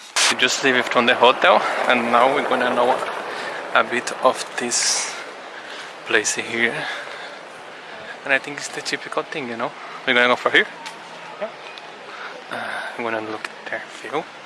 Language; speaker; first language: English; non-native, learner; Portuguese